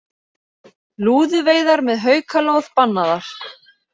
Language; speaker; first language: Icelandic; native; Icelandic